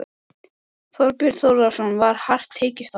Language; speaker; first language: Icelandic; native; Icelandic